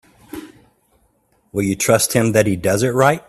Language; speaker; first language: English; native; English